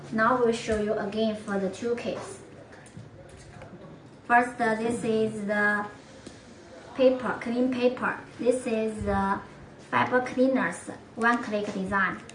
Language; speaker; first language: English; non-native, fluent; Chinese